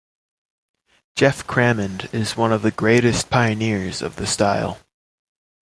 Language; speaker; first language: English; native; English